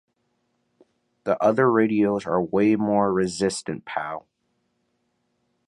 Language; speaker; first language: English; native; English